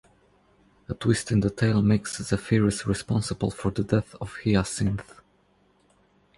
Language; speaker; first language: English; non-native, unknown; Croatian